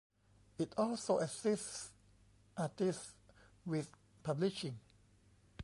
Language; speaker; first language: English; non-native, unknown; Thai